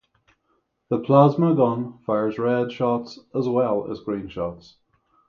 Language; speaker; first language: English; native; English